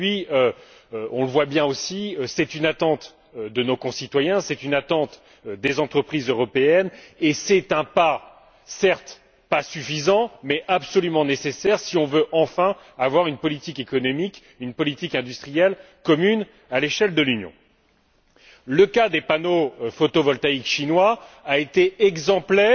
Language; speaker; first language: French; native; French